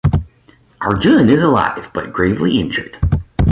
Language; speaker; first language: English; native; English